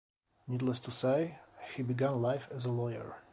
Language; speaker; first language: English; non-native, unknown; Polish